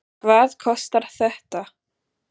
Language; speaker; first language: Icelandic; non-native, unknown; German